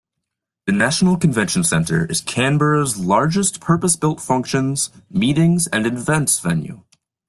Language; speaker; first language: English; native; English